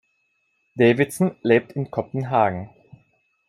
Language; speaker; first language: German; non-native, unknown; Italian